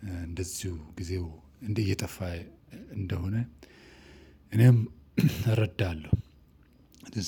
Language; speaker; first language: Amharic; non-native, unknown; Oromo